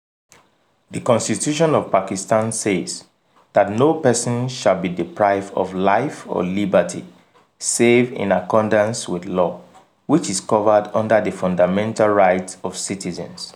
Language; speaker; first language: English; non-native, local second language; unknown